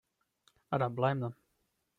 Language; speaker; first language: English; native; English